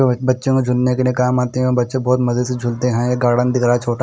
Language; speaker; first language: Hindi; non-native, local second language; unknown